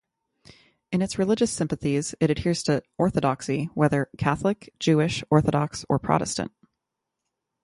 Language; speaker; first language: English; native; English